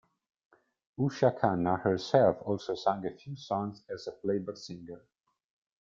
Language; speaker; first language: English; non-native, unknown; Italian